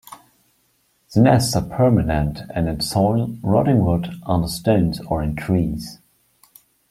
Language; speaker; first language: English; non-native, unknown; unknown